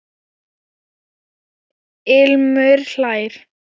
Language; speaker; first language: Icelandic; non-native, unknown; Thai